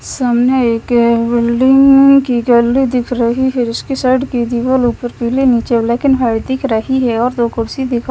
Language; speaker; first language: Hindi; non-native, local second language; Punjabi